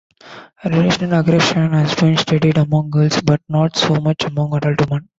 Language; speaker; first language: English; non-native, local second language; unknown